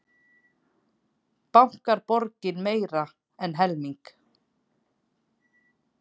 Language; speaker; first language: Icelandic; native; Icelandic